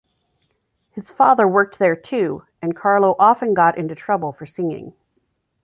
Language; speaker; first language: English; native; English